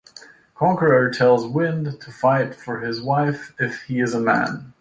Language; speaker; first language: English; native; English